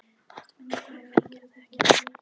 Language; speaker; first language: Icelandic; non-native, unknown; Polish